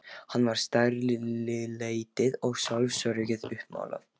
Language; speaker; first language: Icelandic; non-native, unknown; Lithuanian